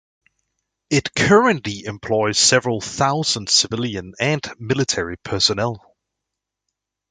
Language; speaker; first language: English; native; English